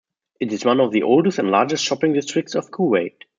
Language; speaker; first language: English; non-native, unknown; German